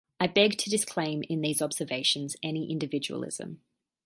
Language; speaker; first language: English; native; English